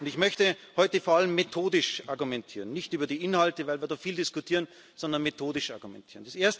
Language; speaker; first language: German; native; German